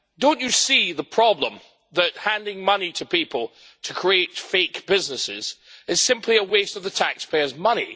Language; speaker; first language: English; native; English